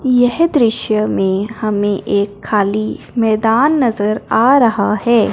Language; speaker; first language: Hindi; non-native, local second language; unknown